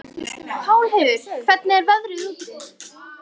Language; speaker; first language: Icelandic; native; Icelandic